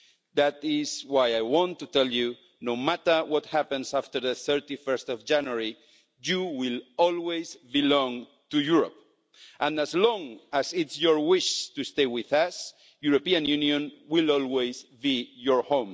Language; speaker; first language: English; non-native, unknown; Spanish